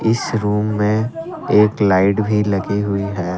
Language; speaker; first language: Hindi; non-native, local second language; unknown